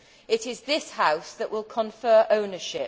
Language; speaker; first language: English; native; English